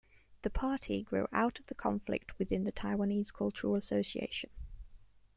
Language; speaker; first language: English; native; English